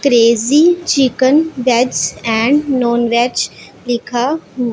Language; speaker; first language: Hindi; non-native, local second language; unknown